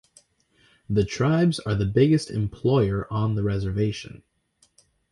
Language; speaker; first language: English; native; English